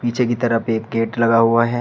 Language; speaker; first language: Hindi; native; Hindi